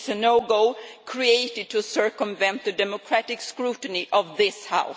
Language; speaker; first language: English; non-native, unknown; Swedish